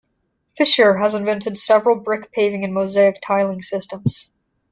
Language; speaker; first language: English; native; English